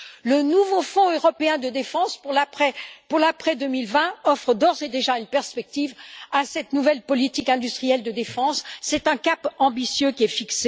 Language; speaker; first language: French; native; French